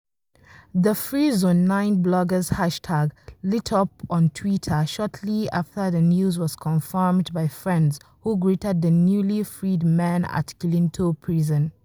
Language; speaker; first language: English; non-native, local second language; Hausa